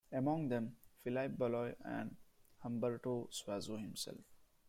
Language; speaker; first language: English; non-native, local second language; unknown